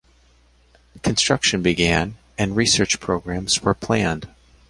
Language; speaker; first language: English; native; English